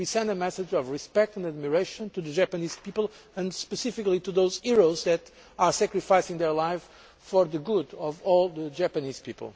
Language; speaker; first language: English; non-native, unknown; Portuguese